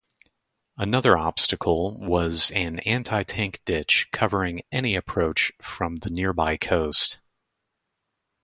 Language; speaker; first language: English; native; English